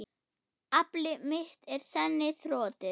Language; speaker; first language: Icelandic; non-native, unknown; German